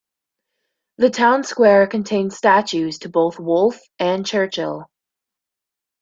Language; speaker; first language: English; native; English